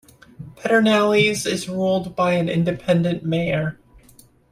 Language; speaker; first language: English; native; English